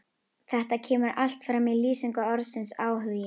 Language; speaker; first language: Icelandic; native; Icelandic